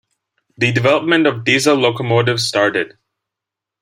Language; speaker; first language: English; non-native, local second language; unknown